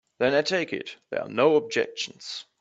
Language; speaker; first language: English; non-native, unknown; German